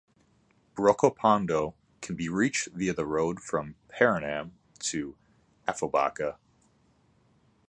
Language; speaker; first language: English; native; English